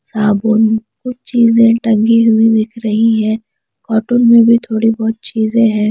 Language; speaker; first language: Hindi; non-native, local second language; Punjabi